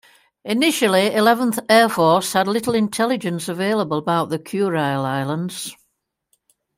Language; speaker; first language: English; native; English